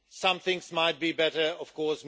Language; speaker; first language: English; non-native, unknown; Swedish